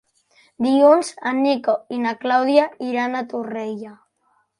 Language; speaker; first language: Catalan; native; Catalan